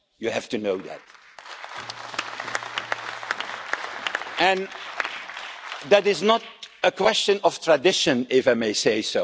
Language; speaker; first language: English; non-native, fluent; Dutch